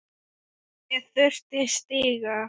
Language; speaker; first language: Icelandic; non-native, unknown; Thai